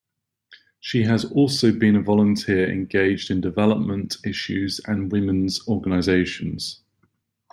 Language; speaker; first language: English; native; English